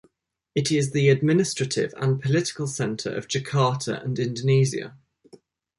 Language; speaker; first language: English; native; English